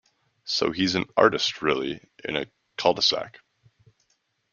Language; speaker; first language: English; native; English